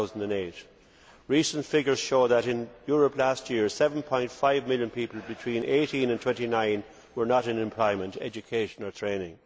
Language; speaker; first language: English; native; English